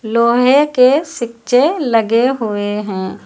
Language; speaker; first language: Hindi; native; Hindi